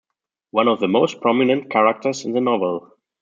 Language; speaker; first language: English; non-native, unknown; German